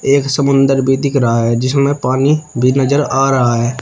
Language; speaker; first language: Hindi; native; Hindi